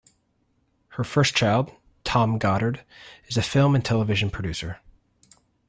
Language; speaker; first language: English; native; English